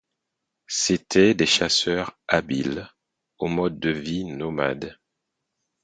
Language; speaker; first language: French; non-native, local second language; Haitian Creole